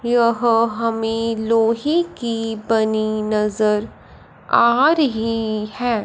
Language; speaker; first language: Hindi; non-native, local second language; Punjabi